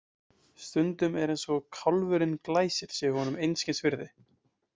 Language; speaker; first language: Icelandic; native; Icelandic